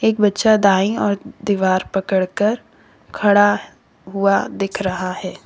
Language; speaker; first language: Hindi; native; Hindi